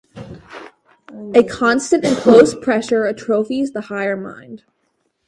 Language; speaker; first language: English; native; English